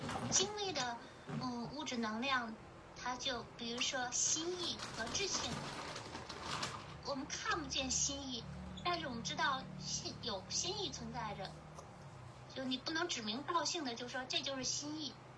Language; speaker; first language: Chinese; native; Chinese